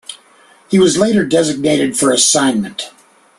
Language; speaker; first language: English; native; English